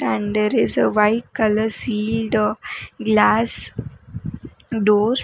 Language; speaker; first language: English; non-native, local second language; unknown